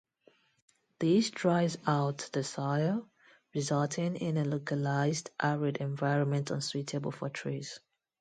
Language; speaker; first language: English; non-native, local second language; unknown